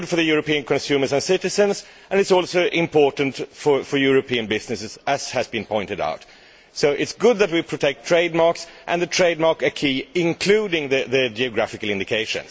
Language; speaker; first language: English; non-native, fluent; Swedish